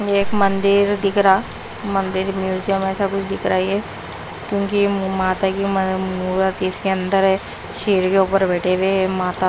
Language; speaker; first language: Hindi; non-native, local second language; Punjabi